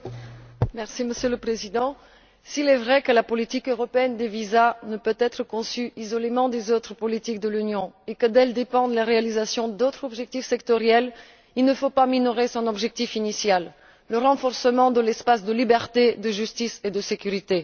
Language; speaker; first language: French; non-native, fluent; Bulgarian